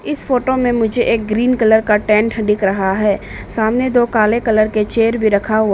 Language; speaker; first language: Hindi; non-native, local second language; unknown